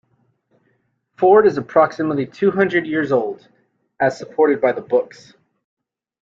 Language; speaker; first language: English; native; English